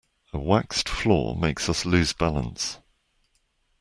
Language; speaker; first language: English; native; English